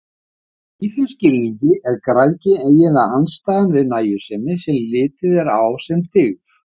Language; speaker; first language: Icelandic; native; Icelandic